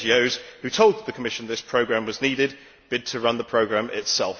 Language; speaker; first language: English; native; English